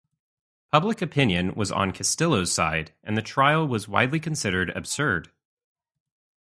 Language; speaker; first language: English; native; English